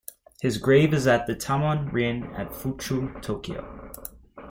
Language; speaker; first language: English; native; English